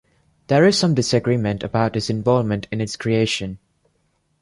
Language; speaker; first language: English; non-native, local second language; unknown